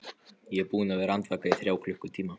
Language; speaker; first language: Icelandic; non-native, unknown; Polish